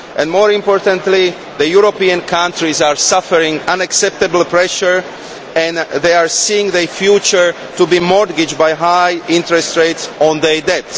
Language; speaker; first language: English; non-native, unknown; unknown